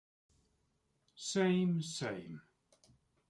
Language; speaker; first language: English; native; English